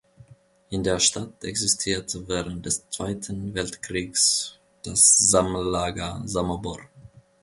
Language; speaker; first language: German; non-native, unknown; Finnish